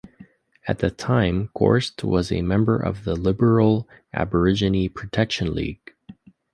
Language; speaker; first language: English; native; English